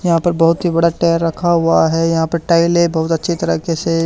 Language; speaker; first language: Hindi; native; Hindi